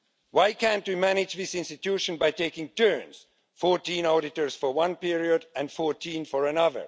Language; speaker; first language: English; non-native, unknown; Estonian